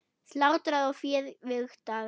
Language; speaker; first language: Icelandic; non-native, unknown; German